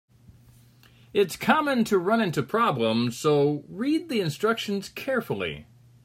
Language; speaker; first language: English; native; English